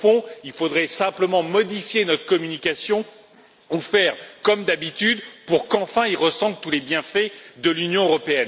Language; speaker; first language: French; native; French